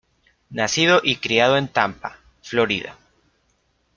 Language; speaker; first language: Spanish; native; Spanish